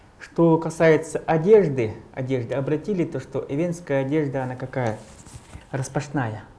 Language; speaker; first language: Russian; non-native, local second language; Evenki